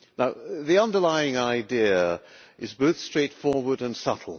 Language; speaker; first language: English; non-native, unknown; Hungarian